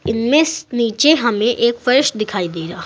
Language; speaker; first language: Hindi; native; Hindi